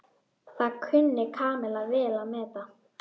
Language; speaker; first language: Icelandic; native; Icelandic